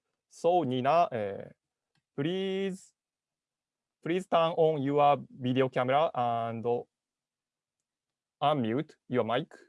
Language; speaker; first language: English; non-native, learner; Japanese